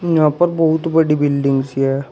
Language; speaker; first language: Hindi; native; Hindi